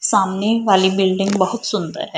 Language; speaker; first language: Hindi; non-native, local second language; Punjabi